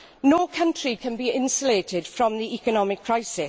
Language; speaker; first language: English; native; English